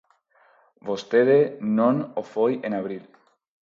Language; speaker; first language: Galician; non-native, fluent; Spanish